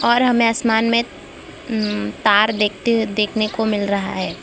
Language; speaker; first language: Hindi; non-native, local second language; Gujarati